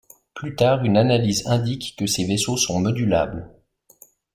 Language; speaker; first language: French; native; French